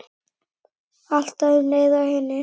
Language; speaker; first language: Icelandic; native; Icelandic